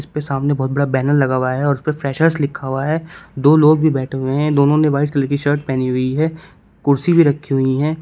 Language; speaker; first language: Hindi; native; Hindi